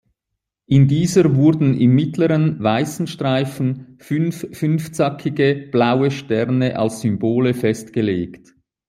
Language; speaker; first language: German; native; German